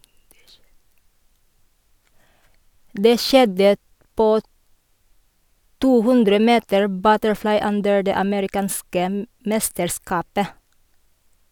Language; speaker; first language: Norwegian; non-native, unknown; Filipino